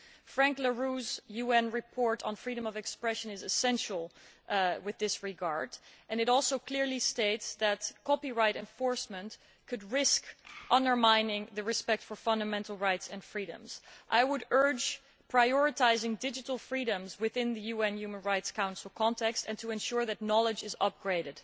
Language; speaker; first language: English; non-native, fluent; Dutch